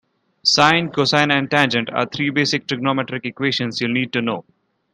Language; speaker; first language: English; non-native, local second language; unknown